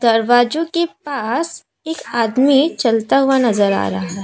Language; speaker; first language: Hindi; non-native, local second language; Assamese